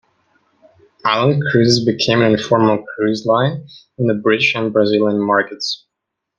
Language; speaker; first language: English; non-native, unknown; Russian